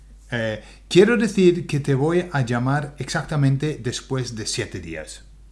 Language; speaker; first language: Spanish; non-native, fluent; English